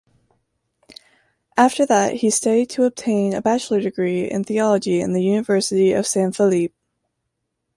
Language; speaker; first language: English; native; English